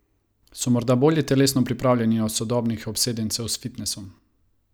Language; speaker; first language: Slovenian; non-native, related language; Croatian